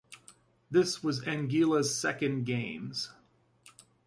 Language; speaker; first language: English; native; English